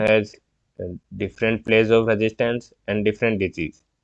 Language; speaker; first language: English; non-native, local second language; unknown